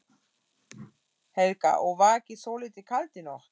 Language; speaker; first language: Icelandic; non-native, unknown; German